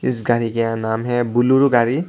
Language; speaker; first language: Hindi; non-native, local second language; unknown